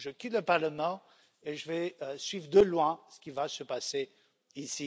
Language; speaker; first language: French; non-native, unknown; Romanian